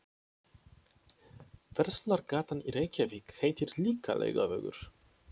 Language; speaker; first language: Icelandic; non-native, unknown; Polish